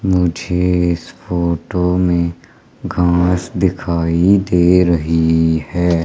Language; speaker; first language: Hindi; native; Hindi